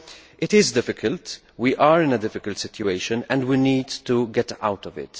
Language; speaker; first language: English; non-native, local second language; Maltese